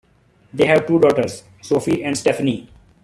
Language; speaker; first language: English; non-native, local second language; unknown